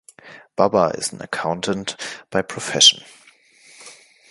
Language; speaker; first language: English; non-native, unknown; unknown